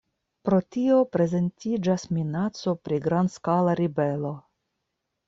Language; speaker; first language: Esperanto; non-native, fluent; Russian